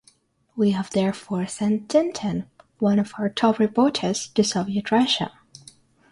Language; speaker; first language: English; non-native, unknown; Russian